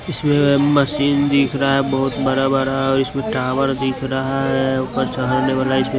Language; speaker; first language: Hindi; non-native, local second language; Bhojpuri